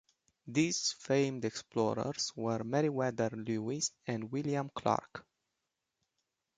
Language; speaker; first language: English; non-native, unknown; Romanian